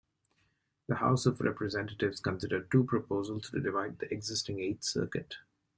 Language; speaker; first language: English; non-native, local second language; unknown